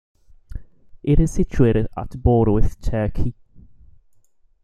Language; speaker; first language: English; native; English